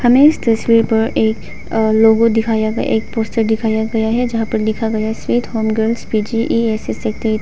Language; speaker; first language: Hindi; non-native, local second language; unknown